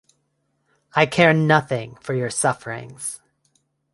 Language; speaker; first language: English; non-native, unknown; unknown